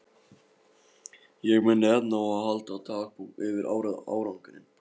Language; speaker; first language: Icelandic; non-native, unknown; Polish